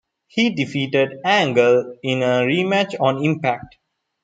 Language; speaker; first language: English; non-native, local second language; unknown